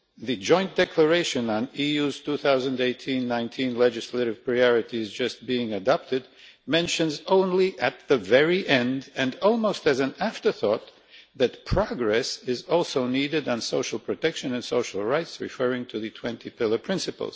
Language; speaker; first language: English; non-native, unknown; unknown